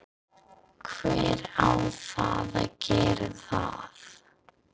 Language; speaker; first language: Icelandic; non-native, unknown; English